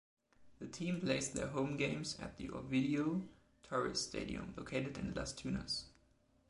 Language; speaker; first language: English; non-native, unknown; German